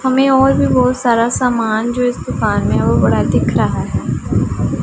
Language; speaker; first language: Hindi; non-native, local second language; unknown